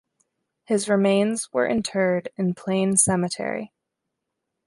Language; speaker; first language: English; native; English